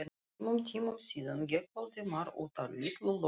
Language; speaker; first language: Icelandic; non-native, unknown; Russian